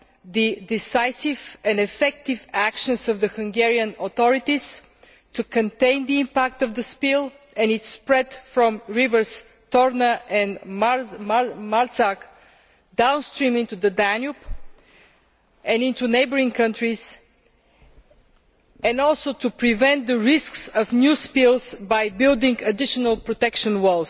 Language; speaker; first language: English; non-native, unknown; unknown